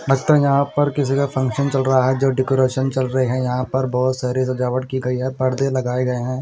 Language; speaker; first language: Hindi; non-native, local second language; Punjabi